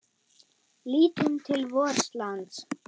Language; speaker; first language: Icelandic; non-native, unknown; German